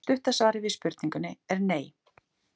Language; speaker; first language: Icelandic; native; Icelandic